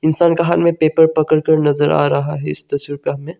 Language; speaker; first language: Hindi; non-native, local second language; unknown